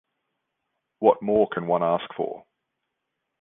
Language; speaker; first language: English; native; English